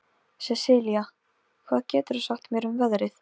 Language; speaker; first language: Icelandic; non-native, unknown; Polish